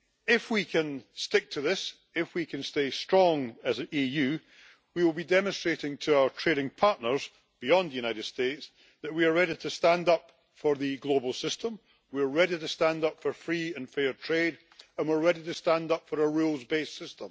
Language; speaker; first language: English; native; English